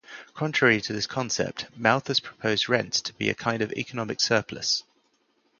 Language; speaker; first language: English; native; English